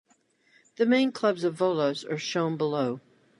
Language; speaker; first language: English; native; English